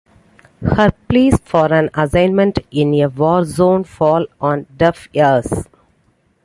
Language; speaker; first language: English; non-native, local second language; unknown